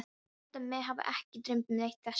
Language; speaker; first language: Icelandic; non-native, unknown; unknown